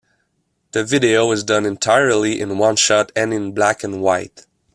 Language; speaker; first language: English; non-native, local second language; French